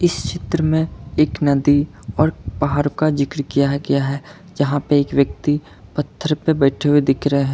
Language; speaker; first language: Hindi; non-native, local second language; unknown